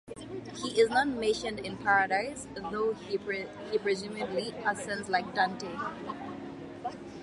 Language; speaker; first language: English; non-native, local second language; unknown